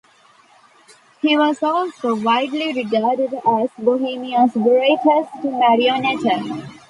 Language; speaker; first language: English; non-native, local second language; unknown